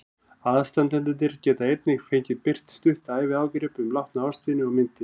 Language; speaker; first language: Icelandic; native; Icelandic